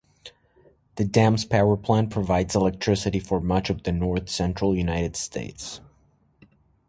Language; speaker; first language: English; native; English